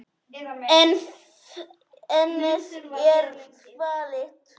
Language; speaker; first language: Icelandic; non-native, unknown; Polish